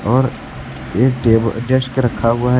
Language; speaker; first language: Hindi; native; Hindi